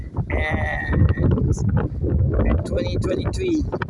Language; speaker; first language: English; non-native, fluent; Spanish